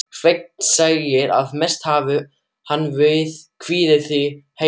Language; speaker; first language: Icelandic; non-native, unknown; German